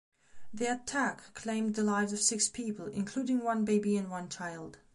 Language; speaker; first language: English; non-native, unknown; Belarusian